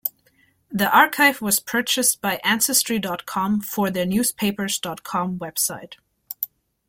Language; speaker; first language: English; native; English